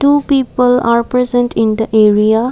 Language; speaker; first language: English; non-native, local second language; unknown